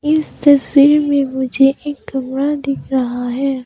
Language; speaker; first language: Hindi; non-native, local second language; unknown